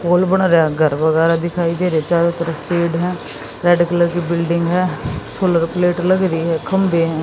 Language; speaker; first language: Hindi; native; Hindi